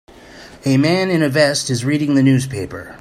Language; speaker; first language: English; native; English